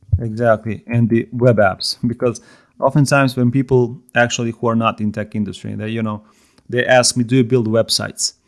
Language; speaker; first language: English; non-native, fluent; Serbian